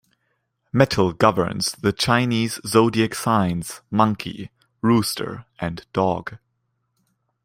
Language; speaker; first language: English; non-native, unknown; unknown